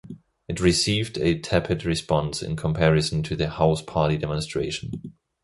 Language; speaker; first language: English; non-native, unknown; German